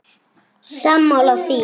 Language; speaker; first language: Icelandic; native; Icelandic